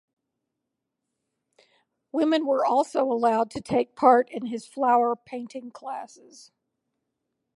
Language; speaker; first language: English; native; English